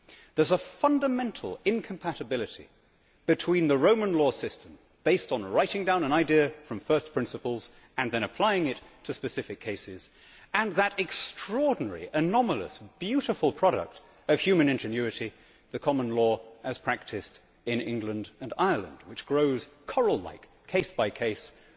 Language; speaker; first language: English; native; English